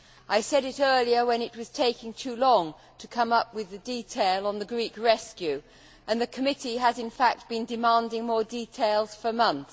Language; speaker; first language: English; native; English